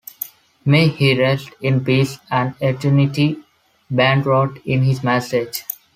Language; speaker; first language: English; non-native, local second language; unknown